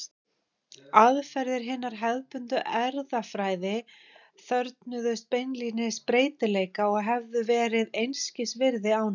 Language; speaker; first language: Icelandic; native; Icelandic